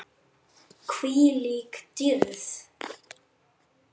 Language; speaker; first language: Icelandic; native; Icelandic